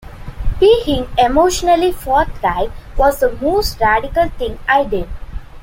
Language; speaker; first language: English; non-native, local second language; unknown